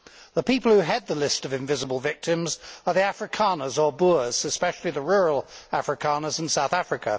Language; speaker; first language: English; native; English